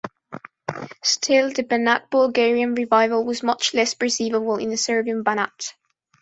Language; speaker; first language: English; non-native, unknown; Spanish